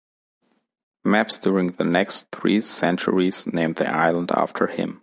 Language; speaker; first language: English; non-native, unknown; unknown